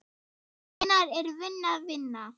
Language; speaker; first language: Icelandic; non-native, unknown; German